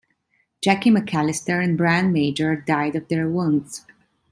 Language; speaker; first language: English; non-native, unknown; Italian